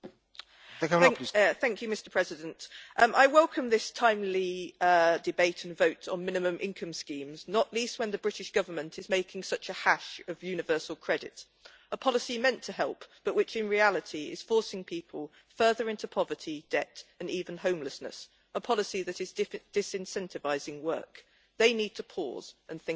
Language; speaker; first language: English; native; English